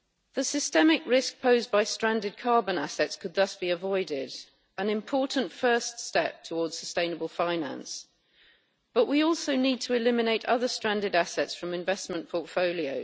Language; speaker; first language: English; native; English